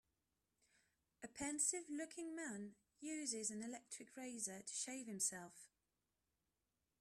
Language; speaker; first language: English; non-native, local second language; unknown